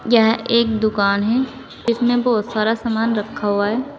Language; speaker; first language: Hindi; native; Hindi